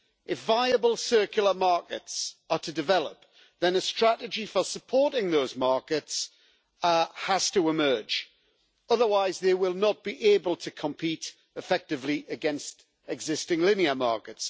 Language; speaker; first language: English; native; English